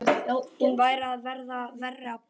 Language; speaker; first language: Icelandic; native; Icelandic